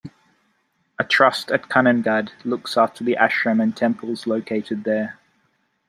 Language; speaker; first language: English; native; English